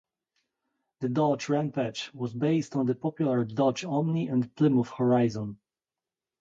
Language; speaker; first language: English; native; English